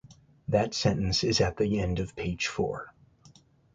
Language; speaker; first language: English; native; English